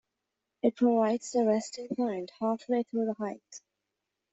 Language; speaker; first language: English; native; English